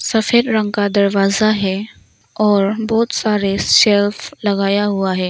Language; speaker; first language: Hindi; non-native, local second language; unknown